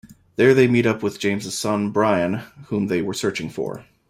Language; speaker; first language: English; native; English